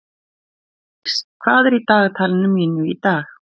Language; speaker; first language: Icelandic; native; Icelandic